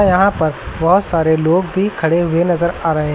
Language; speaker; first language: Hindi; native; Hindi